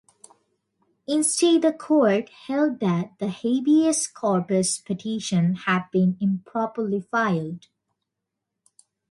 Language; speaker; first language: English; non-native, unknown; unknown